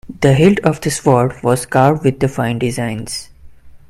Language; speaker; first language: English; non-native, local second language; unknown